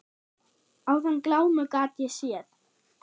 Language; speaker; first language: Icelandic; non-native, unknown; German